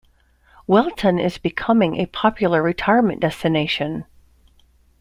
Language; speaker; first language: English; native; English